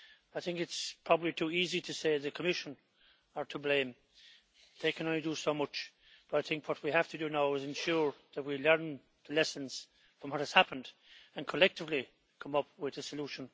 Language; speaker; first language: English; native; English